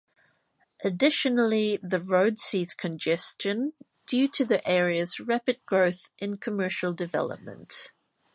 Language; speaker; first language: English; native; English